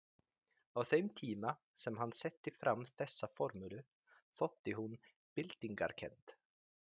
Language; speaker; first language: Icelandic; native; Icelandic